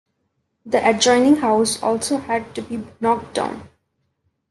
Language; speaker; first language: English; non-native, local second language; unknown